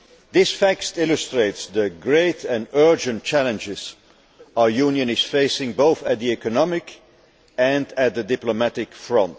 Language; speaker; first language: English; non-native, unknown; Dutch